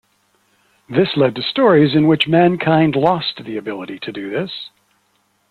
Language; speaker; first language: English; native; English